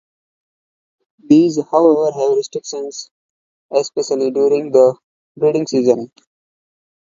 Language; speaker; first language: English; non-native, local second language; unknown